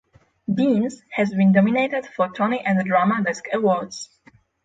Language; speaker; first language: English; non-native, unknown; Polish